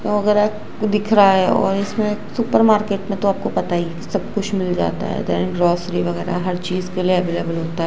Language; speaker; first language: Hindi; non-native, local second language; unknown